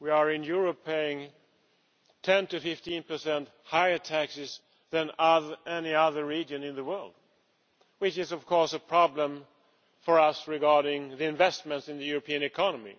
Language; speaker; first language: English; non-native, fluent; Swedish